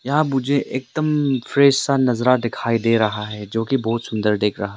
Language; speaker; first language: Hindi; non-native, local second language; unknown